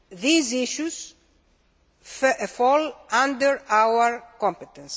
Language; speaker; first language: English; non-native, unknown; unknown